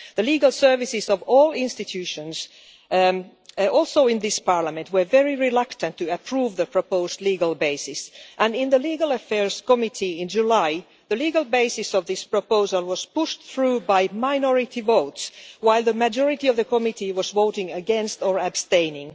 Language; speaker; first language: English; non-native, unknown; Finnish